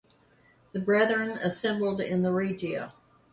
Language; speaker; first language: English; native; English